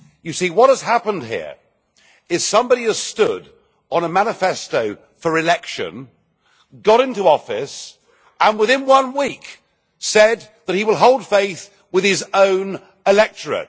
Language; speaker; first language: English; native; English